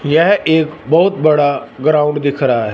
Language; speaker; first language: Hindi; non-native, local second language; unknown